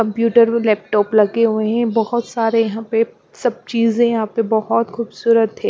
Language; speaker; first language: Hindi; non-native, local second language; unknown